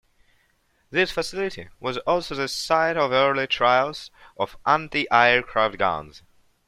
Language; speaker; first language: English; non-native, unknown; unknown